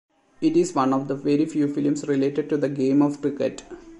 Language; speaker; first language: English; non-native, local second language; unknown